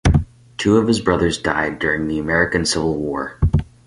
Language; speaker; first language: English; native; English